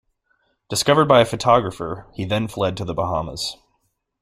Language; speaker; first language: English; native; English